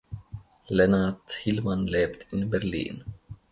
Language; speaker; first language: German; non-native, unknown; Finnish